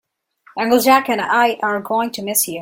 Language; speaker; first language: English; non-native, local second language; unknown